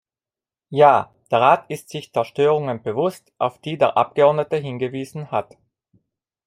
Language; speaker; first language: German; non-native, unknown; Italian